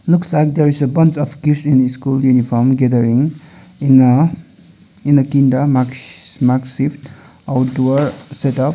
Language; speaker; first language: English; non-native, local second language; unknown